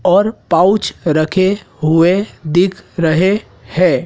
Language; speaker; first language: Hindi; native; Hindi